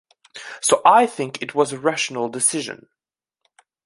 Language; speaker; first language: English; non-native, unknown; French